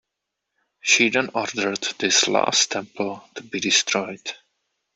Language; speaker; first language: English; non-native, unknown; Czech